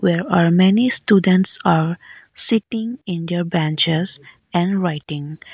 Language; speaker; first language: English; non-native, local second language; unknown